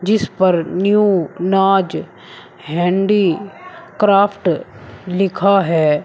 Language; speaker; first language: Hindi; native; Hindi